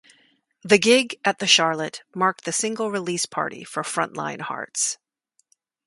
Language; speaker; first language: English; native; English